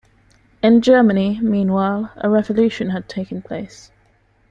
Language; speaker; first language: English; native; English